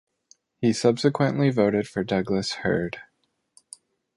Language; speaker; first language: English; native; English